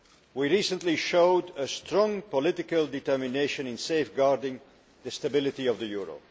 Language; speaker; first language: English; non-native, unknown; Dutch